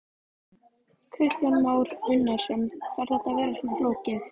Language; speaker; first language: Icelandic; native; Icelandic